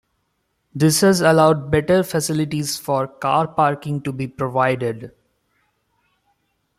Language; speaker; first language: English; non-native, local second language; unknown